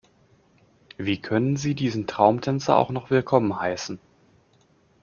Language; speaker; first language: German; native; German